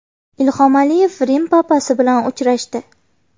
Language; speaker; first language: Uzbek; native; Uzbek